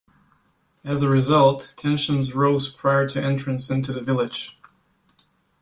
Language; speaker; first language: English; non-native, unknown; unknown